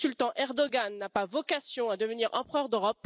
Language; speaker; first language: French; native; French